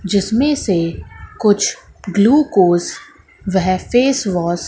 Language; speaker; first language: Hindi; native; Hindi